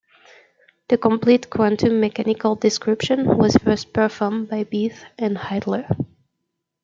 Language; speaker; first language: English; native; English